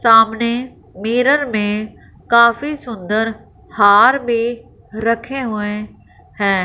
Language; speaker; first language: Hindi; non-native, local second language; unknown